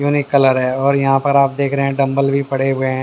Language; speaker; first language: Hindi; native; Hindi